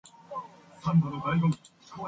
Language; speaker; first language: English; non-native, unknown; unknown